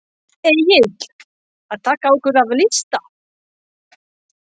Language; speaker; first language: Icelandic; non-native, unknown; French